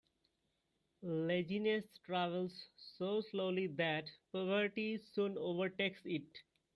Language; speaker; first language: English; non-native, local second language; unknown